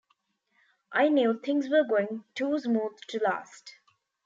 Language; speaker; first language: English; non-native, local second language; Tamil